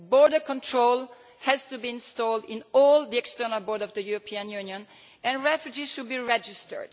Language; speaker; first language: English; non-native, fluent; Italian